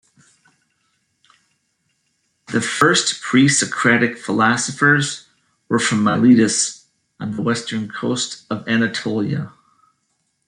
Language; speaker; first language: English; native; English